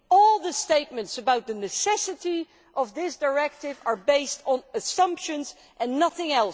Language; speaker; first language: English; non-native, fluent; Dutch